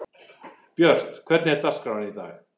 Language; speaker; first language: Icelandic; non-native, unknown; English